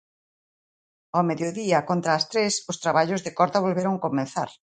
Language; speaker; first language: Galician; native; Galician